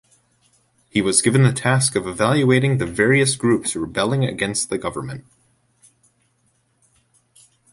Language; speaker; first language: English; native; English